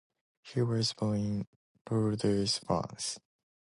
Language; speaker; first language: English; non-native, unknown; Japanese